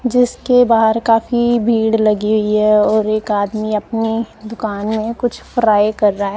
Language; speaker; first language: Hindi; non-native, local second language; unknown